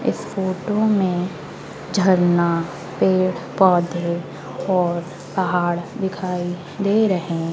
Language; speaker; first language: Hindi; native; Hindi